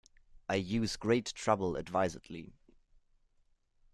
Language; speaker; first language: English; non-native, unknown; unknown